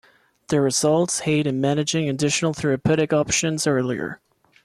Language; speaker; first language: English; non-native, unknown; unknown